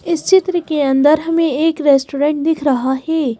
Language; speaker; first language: Hindi; native; Hindi